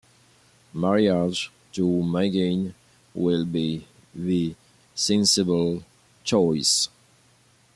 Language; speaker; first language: English; non-native, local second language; French